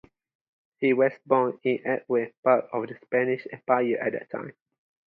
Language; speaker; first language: English; non-native, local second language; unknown